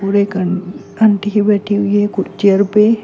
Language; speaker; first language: Hindi; native; Hindi